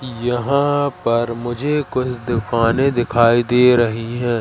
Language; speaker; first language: Hindi; native; Hindi